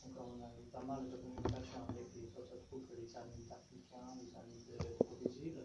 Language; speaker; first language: French; non-native, learner; Chinese